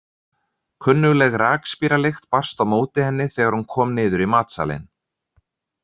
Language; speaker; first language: Icelandic; native; Icelandic